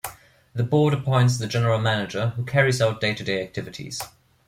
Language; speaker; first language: English; non-native, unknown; German